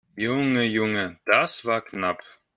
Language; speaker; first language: German; non-native, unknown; Russian